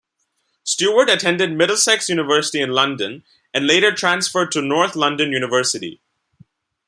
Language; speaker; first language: English; non-native, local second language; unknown